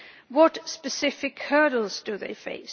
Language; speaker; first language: English; non-native, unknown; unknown